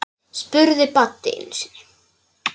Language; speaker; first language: Icelandic; non-native, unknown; Polish